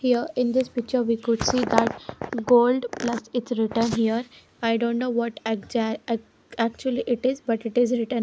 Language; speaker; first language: English; non-native, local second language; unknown